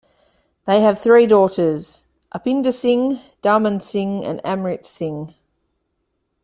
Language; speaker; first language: English; native; English